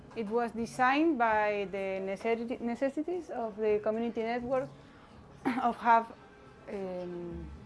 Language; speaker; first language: English; non-native, learner; Spanish